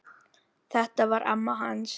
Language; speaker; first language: Icelandic; non-native, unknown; Filipino